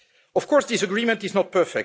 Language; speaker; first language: English; non-native, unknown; French